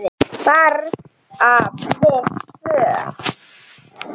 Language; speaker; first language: Icelandic; non-native, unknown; Slovenian